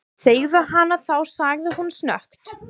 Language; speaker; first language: Icelandic; non-native, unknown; English